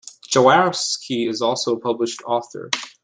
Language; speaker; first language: English; native; English